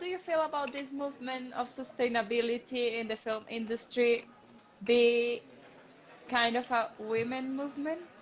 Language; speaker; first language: English; non-native, fluent; Spanish